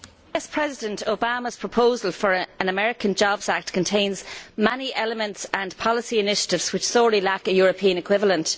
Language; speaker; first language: English; native; English